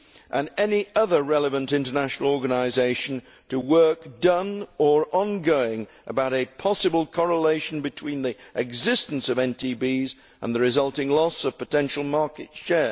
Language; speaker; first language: English; native; English